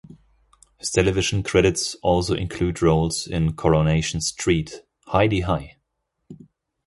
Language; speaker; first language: English; non-native, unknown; German